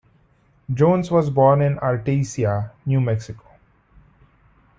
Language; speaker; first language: English; non-native, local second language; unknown